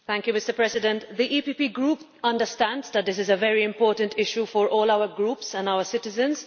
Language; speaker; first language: English; non-native, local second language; Maltese